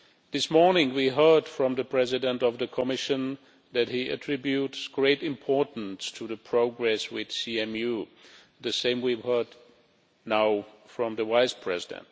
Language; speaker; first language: English; non-native, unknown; Czech